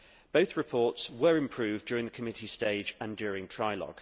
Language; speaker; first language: English; native; English